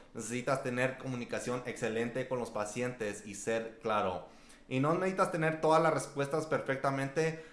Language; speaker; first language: Spanish; early bilingual, heritage; Spanish